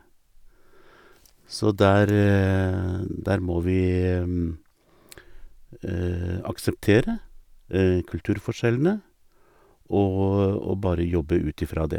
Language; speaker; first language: Norwegian; native; Norwegian